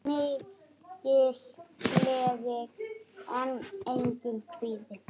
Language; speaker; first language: Icelandic; native; Icelandic